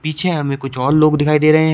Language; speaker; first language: Hindi; native; Hindi